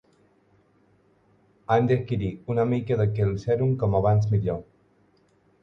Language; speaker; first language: Catalan; non-native, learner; Spanish